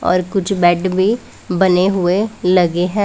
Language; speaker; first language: Hindi; non-native, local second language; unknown